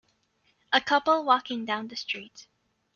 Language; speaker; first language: English; native; English